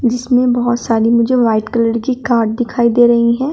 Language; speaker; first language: Hindi; native; Hindi